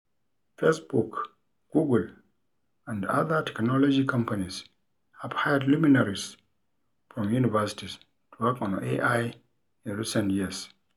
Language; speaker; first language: English; non-native, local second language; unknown